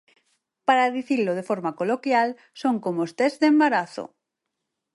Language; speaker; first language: Galician; native; Galician